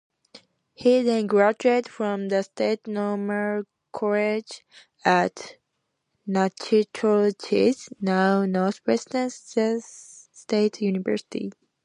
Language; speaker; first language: English; native; English